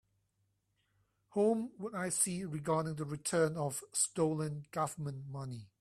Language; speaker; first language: English; non-native, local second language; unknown